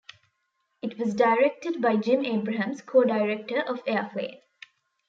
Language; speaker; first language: English; non-native, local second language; Tamil